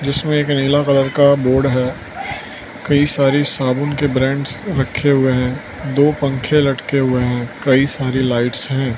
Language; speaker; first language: Hindi; non-native, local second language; Gujarati